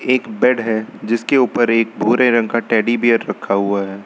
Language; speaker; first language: Hindi; native; Hindi